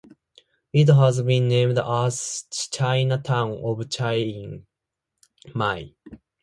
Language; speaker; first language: English; non-native, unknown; Japanese